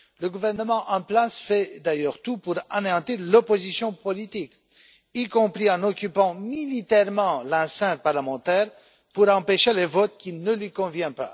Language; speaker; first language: French; non-native, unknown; Romanian